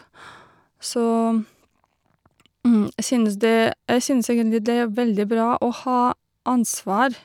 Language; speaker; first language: Norwegian; non-native, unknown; Russian